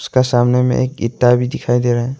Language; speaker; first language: Hindi; non-native, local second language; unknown